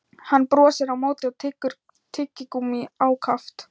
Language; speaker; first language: Icelandic; non-native, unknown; Thai